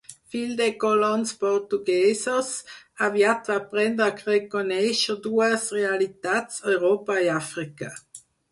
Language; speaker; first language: Catalan; non-native, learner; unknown